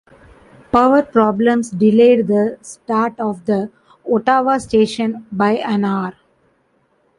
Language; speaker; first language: English; non-native, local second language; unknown